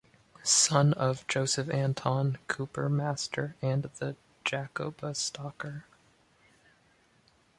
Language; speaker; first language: English; native; English